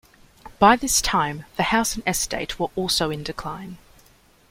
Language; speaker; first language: English; native; English